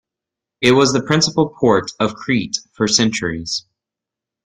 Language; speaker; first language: English; native; English